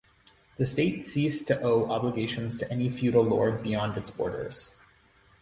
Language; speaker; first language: English; native; English